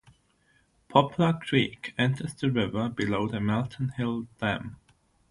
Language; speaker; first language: English; non-native, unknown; German